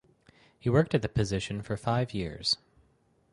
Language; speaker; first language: English; native; English